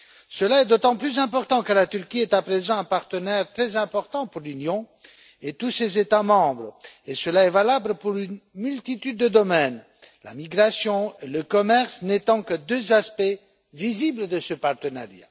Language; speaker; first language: French; non-native, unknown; Romanian